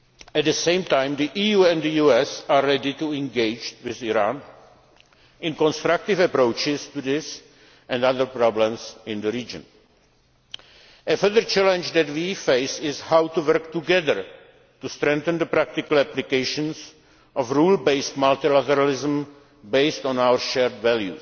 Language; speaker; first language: English; non-native, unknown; Czech